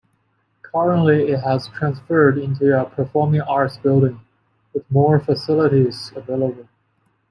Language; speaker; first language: English; non-native, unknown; Chinese